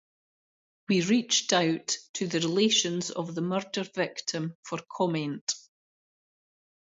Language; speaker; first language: English; native; English